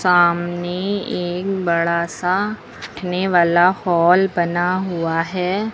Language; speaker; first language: Hindi; native; Hindi